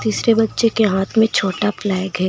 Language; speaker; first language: Hindi; native; Hindi